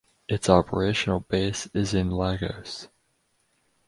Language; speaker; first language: English; native; English